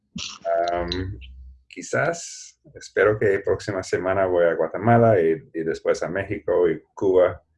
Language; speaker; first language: Spanish; non-native, fluent; English